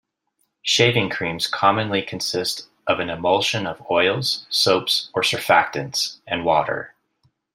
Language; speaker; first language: English; native; English